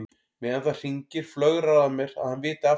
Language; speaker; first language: Icelandic; native; Icelandic